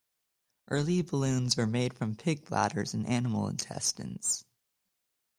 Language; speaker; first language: English; native; English